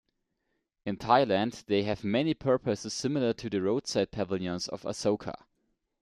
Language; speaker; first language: English; non-native, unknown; German